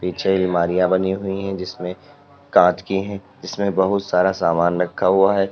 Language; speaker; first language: Hindi; native; Hindi